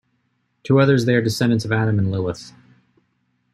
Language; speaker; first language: English; native; English